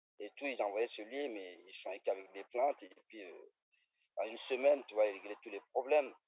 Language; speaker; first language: French; non-native, local second language; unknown